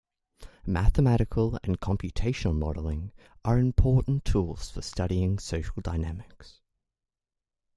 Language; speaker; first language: English; native; English